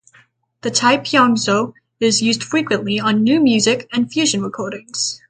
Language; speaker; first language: English; native; English